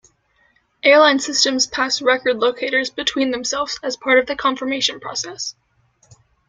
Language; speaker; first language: English; native; English